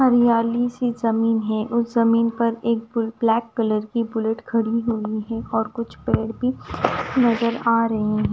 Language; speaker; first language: Hindi; non-native, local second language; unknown